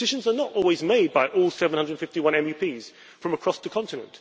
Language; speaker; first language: English; native; English